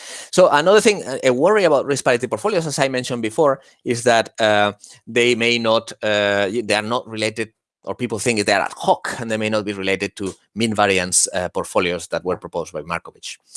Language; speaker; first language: English; non-native, fluent; Spanish